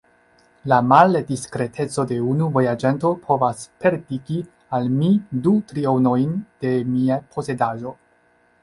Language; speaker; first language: Esperanto; non-native, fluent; Chinese